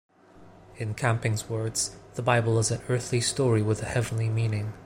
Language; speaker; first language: English; non-native, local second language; Cantonese